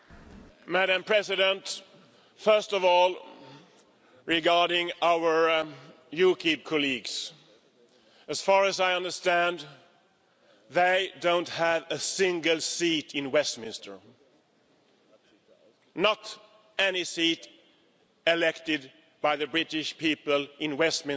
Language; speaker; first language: English; non-native, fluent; Swedish